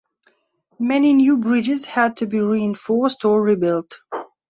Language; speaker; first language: English; non-native, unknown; Belarusian